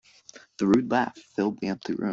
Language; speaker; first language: English; native; English